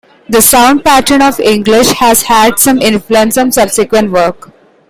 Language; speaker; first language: English; non-native, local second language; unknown